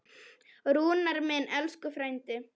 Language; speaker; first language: Icelandic; non-native, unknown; Polish